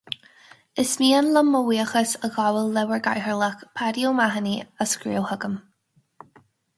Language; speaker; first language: Irish; non-native, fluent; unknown